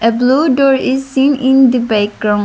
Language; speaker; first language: English; non-native, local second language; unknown